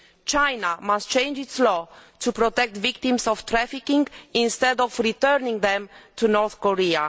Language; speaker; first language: English; non-native, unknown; Romanian